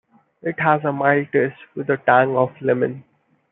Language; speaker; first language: English; non-native, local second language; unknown